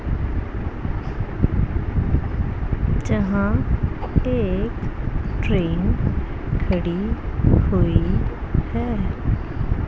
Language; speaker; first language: Hindi; non-native, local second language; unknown